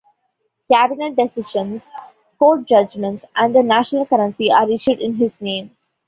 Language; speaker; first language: English; non-native, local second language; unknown